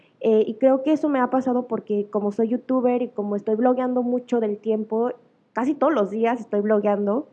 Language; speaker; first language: Spanish; early bilingual, other home language; Korean